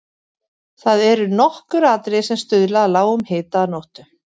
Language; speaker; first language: Icelandic; native; Icelandic